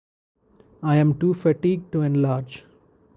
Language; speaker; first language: English; non-native, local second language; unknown